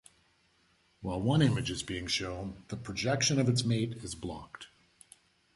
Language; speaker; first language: English; native; English